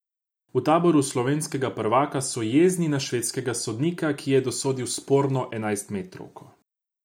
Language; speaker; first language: Slovenian; non-native, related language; Croatian